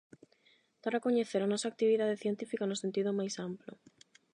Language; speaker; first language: Galician; non-native, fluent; Spanish